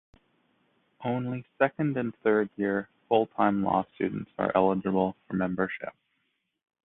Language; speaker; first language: English; native; English